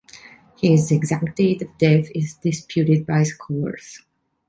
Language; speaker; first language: English; non-native, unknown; Italian